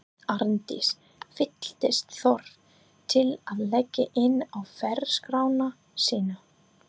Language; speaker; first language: Icelandic; non-native, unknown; English